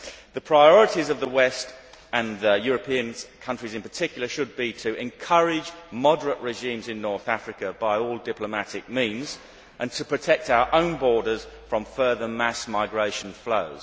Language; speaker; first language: English; native; English